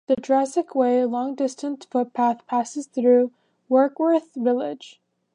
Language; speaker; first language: English; native; English